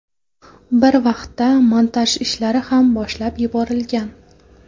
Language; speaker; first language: Uzbek; non-native, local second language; Kara-Kalpak